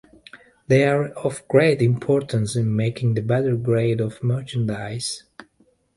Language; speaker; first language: English; native; English